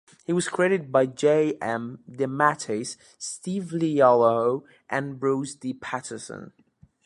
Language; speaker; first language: English; native; English